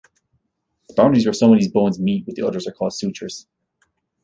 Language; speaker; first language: English; native; English